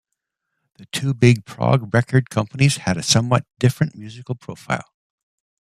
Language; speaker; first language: English; native; English